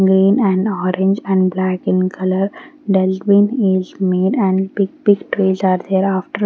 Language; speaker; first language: English; non-native, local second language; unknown